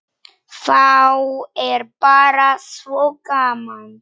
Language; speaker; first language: Icelandic; non-native, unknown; Polish